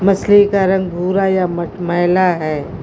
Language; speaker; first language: Hindi; native; Hindi